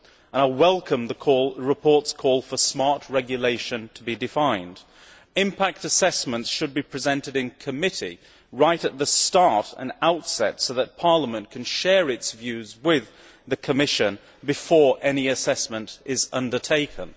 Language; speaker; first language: English; native; English